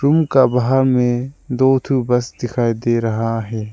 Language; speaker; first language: Hindi; non-native, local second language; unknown